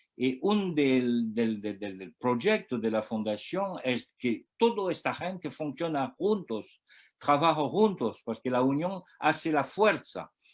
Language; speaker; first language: Spanish; non-native, learner; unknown